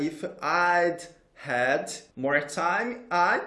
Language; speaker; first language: English; non-native, fluent; Portuguese